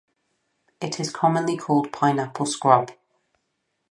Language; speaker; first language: English; native; English